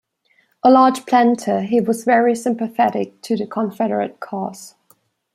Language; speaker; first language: English; non-native, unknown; German